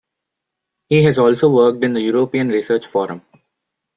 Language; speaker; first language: English; non-native, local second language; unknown